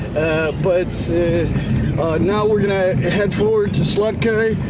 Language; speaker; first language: English; native; English